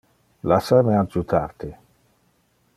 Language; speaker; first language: Interlingua; non-native, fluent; Dutch